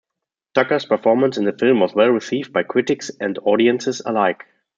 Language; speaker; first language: English; non-native, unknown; German